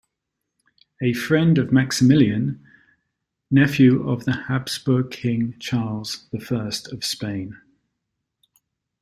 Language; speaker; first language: English; native; English